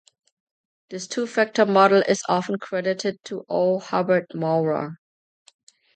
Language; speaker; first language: English; non-native, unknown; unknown